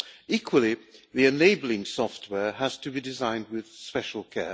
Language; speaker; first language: English; non-native, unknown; Hungarian